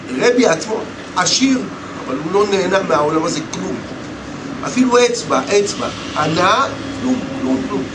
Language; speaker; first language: Hebrew; non-native, fluent; Russian